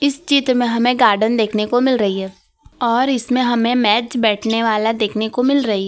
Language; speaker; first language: Hindi; non-native, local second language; Gujarati